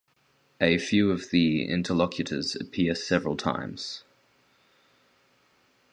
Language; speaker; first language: English; native; English